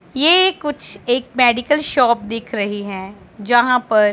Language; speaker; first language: Hindi; non-native, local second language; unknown